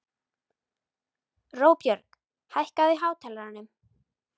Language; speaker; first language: Icelandic; native; Icelandic